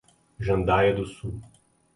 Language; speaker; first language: Portuguese; native; Portuguese